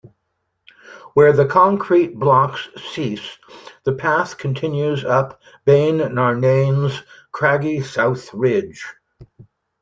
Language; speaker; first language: English; native; English